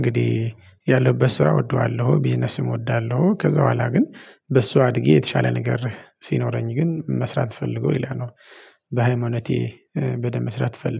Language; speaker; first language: Amharic; non-native, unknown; Tigrinya